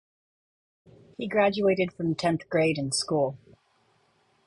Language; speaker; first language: English; native; English